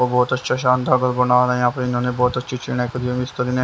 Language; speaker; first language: Hindi; native; Hindi